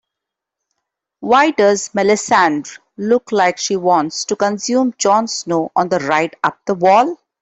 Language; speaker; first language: English; non-native, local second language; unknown